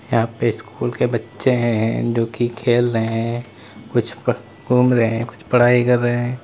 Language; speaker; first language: Hindi; native; Hindi